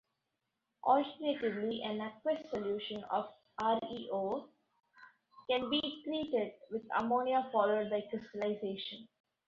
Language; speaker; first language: English; non-native, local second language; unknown